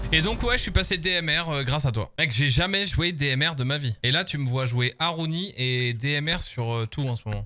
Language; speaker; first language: French; native; French